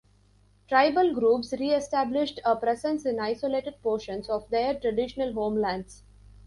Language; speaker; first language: English; non-native, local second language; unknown